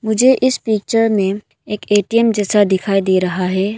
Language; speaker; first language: Hindi; non-native, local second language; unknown